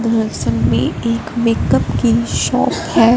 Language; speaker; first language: Hindi; non-native, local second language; Punjabi